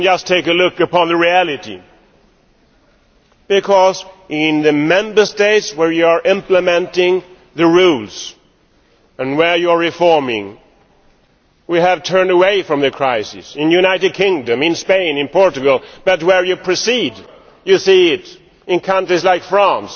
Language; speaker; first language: English; non-native, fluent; Swedish